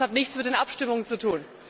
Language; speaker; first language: German; native; German